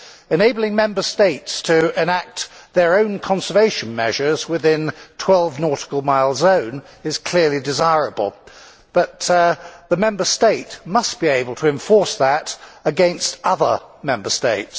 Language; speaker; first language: English; native; English